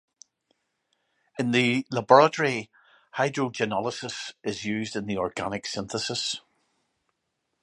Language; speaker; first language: English; native; English